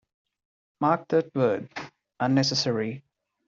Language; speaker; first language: English; non-native, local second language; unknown